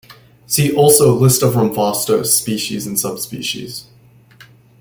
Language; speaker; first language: English; native; English